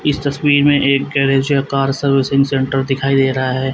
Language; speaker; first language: Hindi; native; Hindi